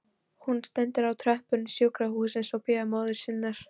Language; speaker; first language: Icelandic; non-native, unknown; Polish